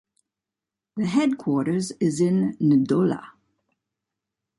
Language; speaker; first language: English; native; English